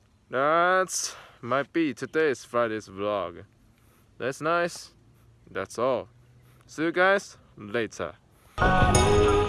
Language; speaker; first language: English; non-native, learner; Chinese